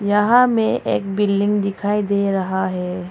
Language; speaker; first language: Hindi; non-native, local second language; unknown